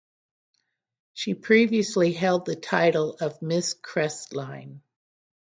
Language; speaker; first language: English; native; English